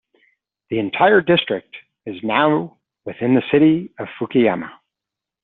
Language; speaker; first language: English; native; English